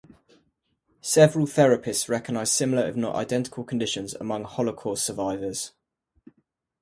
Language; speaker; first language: English; native; English